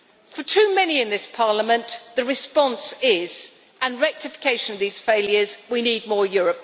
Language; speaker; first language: English; native; English